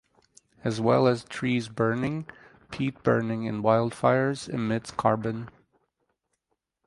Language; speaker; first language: English; native; English